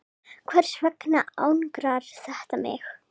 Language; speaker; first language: Icelandic; non-native, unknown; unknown